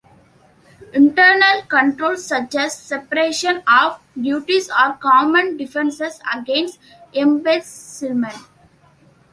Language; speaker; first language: English; non-native, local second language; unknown